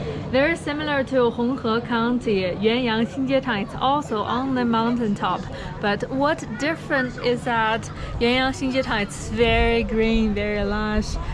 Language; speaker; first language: English; non-native, fluent; Chinese